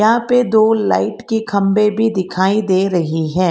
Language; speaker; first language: Hindi; non-native, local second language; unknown